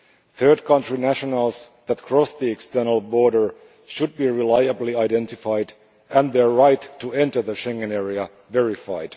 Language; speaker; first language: English; non-native, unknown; Finnish